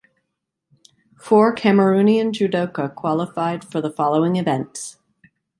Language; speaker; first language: English; native; English